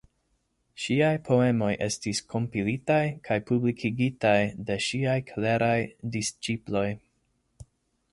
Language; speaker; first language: Esperanto; non-native, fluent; English